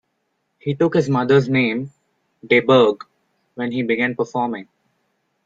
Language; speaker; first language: English; non-native, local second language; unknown